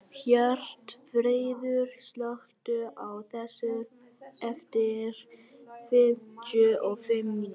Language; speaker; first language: Icelandic; non-native, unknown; Vietnamese